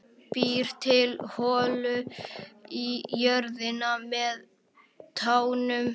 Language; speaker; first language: Icelandic; native; Icelandic